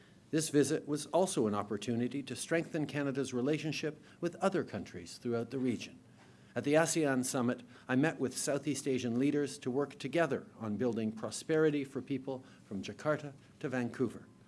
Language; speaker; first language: English; native; English